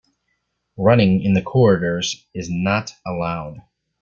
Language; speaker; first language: English; native; English